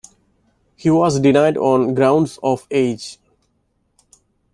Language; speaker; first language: English; non-native, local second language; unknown